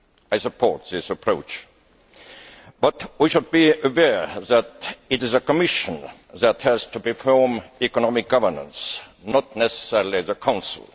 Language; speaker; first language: English; non-native, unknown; Estonian